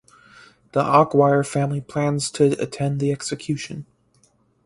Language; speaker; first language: English; native; English